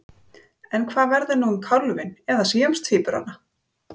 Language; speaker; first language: Icelandic; native; Icelandic